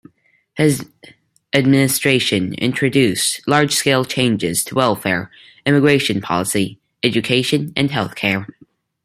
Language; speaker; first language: English; native; English